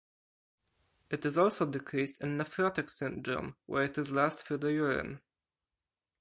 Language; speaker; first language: English; non-native, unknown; Polish